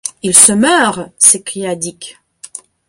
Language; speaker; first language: French; non-native, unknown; Belarusian